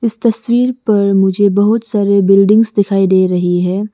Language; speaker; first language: Hindi; non-native, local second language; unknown